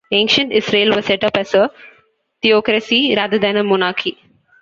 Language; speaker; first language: English; non-native, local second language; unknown